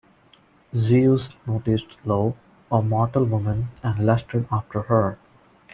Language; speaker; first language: English; non-native, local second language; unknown